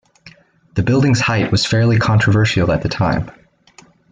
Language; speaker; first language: English; native; English